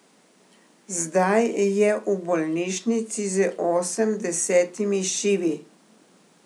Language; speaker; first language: Slovenian; native; Slovenian